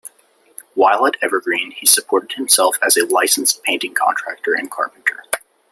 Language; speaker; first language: English; native; English